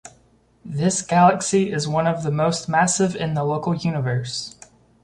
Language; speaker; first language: English; native; English